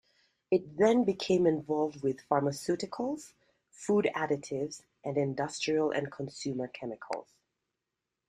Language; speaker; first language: English; native; English